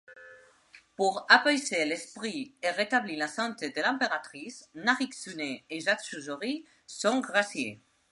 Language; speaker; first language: French; non-native, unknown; Spanish